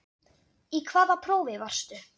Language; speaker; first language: Icelandic; non-native, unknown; Dutch